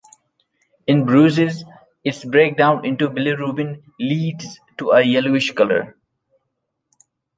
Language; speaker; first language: English; non-native, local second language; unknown